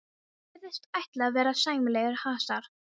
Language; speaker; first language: Icelandic; non-native, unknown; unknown